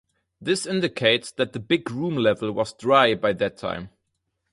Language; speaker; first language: English; non-native, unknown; German